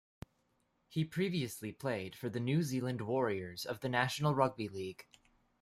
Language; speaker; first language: English; native; English